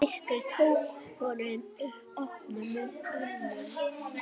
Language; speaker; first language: Icelandic; native; Icelandic